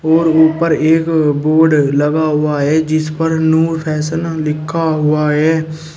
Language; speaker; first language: Hindi; native; Hindi